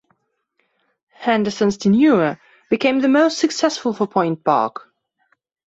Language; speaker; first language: English; non-native, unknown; Belarusian